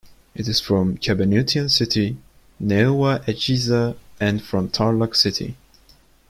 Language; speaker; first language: English; non-native, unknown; Turkish